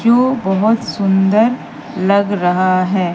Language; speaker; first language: Hindi; native; Hindi